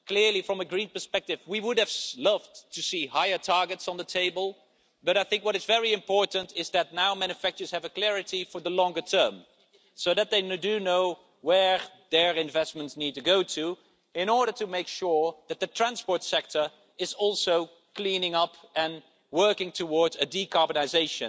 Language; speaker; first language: English; non-native, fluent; Dutch